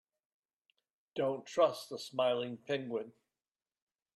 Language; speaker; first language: English; native; English